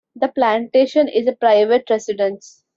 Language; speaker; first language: English; non-native, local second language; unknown